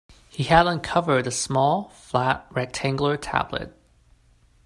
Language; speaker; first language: English; non-native, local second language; Cantonese